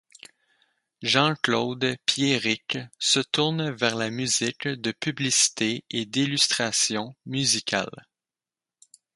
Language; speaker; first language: French; native; French